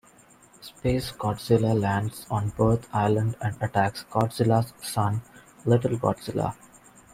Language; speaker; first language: English; non-native, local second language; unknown